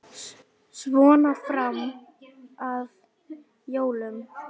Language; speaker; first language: Icelandic; non-native, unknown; Lithuanian